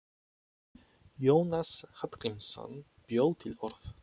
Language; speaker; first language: Icelandic; non-native, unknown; Polish